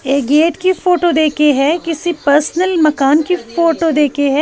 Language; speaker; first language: Hindi; native; Hindi